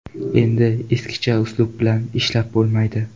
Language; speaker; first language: Uzbek; non-native, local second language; Kara-Kalpak